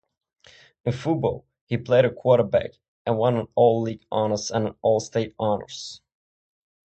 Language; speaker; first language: English; non-native, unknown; Czech